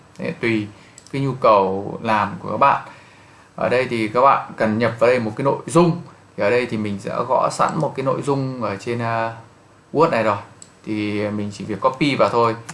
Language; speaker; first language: Vietnamese; native; Vietnamese